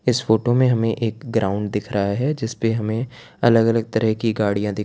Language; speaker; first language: Hindi; non-native, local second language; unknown